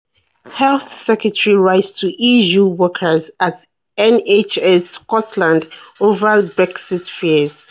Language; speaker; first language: English; non-native, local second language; Yoruba